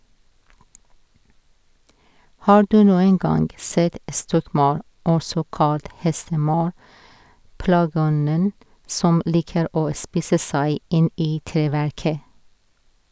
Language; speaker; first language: Norwegian; non-native, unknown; Persian